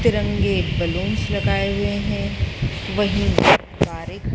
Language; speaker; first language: Hindi; native; Hindi